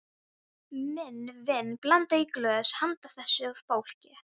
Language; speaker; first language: Icelandic; non-native, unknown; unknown